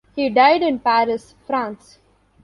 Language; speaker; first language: English; non-native, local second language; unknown